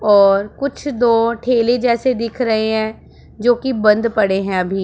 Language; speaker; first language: Hindi; non-native, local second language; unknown